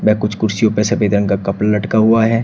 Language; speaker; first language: Hindi; native; Hindi